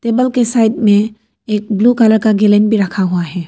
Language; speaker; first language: Hindi; non-native, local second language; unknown